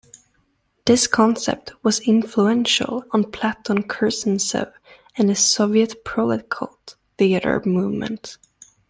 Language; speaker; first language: English; native; English